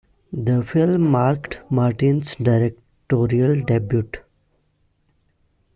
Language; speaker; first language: English; non-native, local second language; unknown